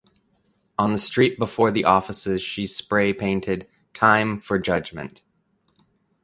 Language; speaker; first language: English; native; English